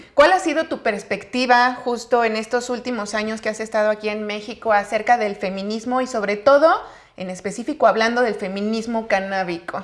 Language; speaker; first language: Spanish; native; Spanish